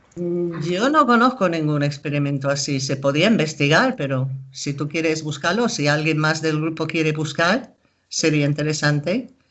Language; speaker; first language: Spanish; non-native, fluent; English